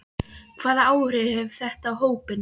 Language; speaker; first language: Icelandic; non-native, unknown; Polish